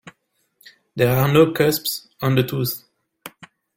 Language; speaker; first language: English; non-native, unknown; French